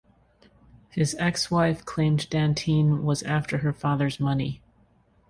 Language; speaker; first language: English; native; English